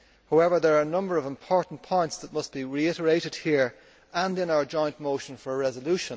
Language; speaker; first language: English; native; English